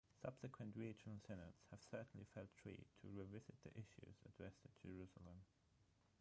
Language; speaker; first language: English; non-native, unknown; German